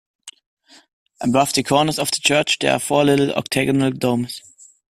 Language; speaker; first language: English; non-native, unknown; German